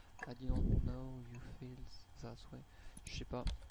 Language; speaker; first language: English; non-native, learner; French